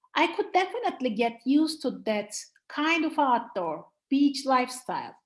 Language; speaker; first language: English; non-native, fluent; Turkish